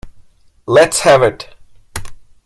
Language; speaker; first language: English; non-native, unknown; German